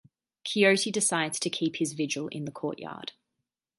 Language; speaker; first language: English; native; English